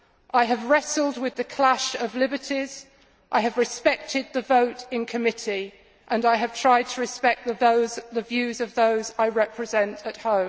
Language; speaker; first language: English; native; English